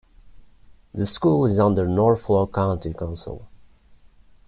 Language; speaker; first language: English; non-native, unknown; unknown